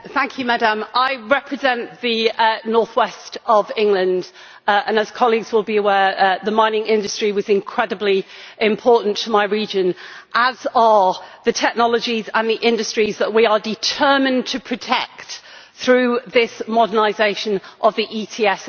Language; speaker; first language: English; native; English